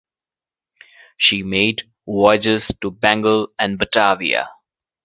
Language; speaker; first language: English; non-native, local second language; Hindi